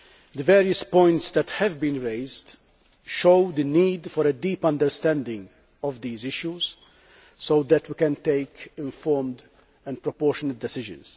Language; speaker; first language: English; non-native, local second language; Maltese